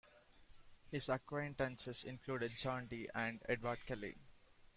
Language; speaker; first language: English; non-native, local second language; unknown